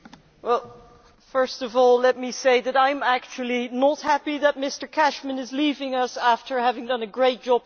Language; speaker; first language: English; non-native, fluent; Dutch